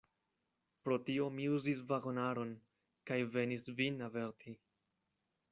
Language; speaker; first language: Esperanto; non-native, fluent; Spanish